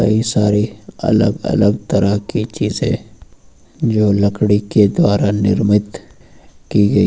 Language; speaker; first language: Hindi; native; Hindi